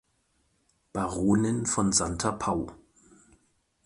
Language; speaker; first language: German; native; German